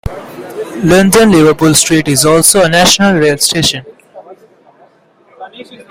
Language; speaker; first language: English; non-native, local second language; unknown